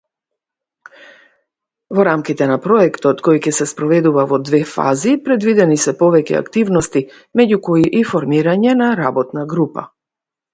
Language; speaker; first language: English; non-native, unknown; Macedonian